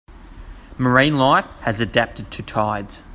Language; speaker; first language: English; native; English